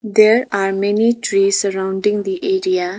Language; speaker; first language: English; non-native, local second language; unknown